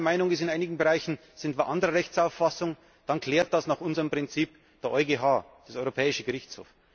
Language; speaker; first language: German; native; German